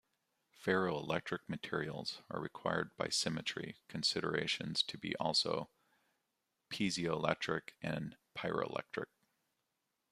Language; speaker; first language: English; native; English